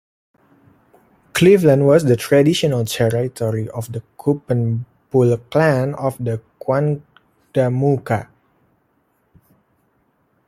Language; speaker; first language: English; native; English